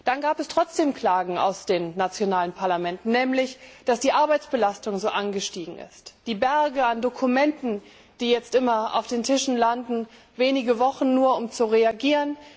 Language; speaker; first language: German; native; German